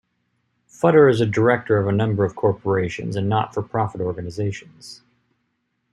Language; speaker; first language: English; native; English